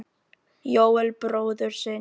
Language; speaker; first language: Icelandic; non-native, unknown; Filipino